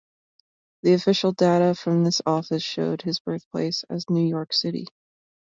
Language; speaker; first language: English; native; English